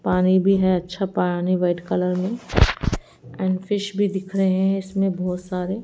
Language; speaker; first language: Hindi; native; Hindi